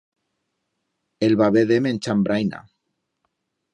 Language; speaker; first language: Aragonese; native; Aragonese